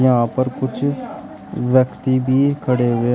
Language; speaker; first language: Hindi; native; Hindi